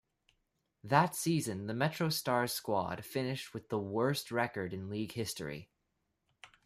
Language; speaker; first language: English; native; English